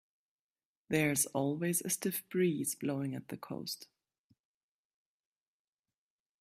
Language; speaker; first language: English; native; English